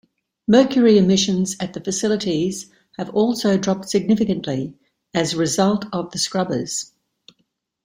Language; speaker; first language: English; native; English